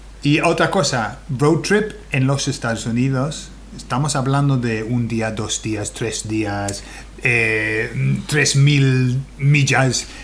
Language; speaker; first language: Spanish; non-native, fluent; English